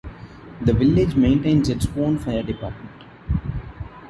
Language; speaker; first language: English; non-native, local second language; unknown